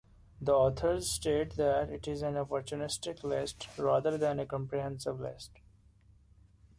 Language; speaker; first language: English; non-native, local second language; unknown